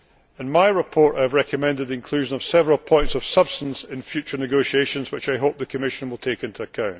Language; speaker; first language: English; native; English